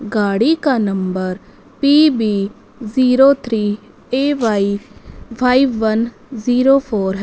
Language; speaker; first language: Hindi; non-native, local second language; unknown